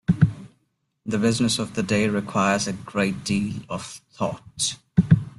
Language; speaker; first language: English; non-native, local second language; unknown